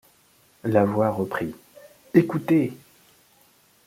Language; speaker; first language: French; native; French